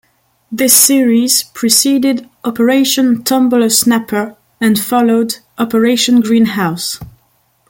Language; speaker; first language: English; non-native, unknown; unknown